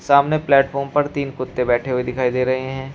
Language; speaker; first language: Hindi; native; Hindi